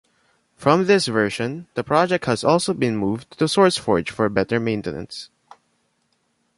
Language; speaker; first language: English; non-native, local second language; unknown